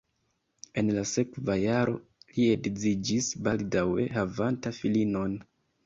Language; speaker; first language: Esperanto; non-native, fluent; Kinyarwanda